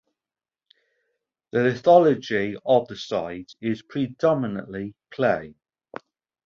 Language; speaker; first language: English; native; English